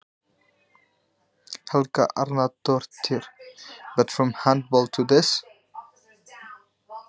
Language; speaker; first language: Icelandic; non-native, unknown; Nepali